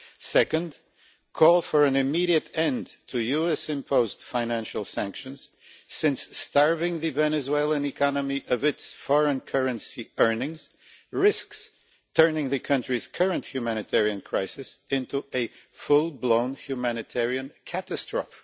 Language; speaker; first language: English; non-native, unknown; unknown